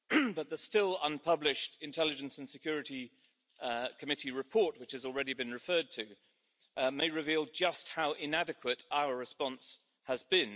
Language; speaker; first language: English; native; English